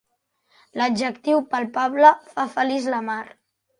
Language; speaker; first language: Catalan; native; Catalan